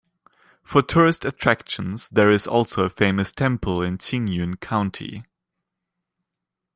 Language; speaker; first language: English; non-native, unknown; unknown